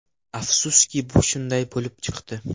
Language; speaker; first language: Uzbek; non-native, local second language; Russian